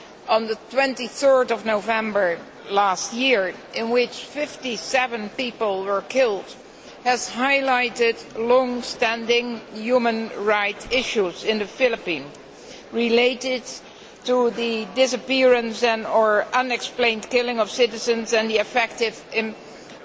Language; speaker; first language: English; non-native, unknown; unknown